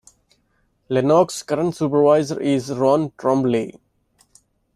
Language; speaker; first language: English; non-native, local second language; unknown